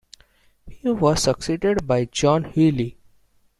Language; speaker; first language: English; non-native, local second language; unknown